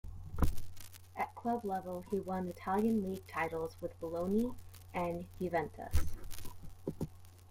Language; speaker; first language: English; native; English